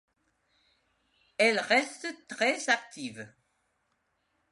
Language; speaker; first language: French; non-native, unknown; Spanish